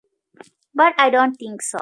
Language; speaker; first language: English; native; English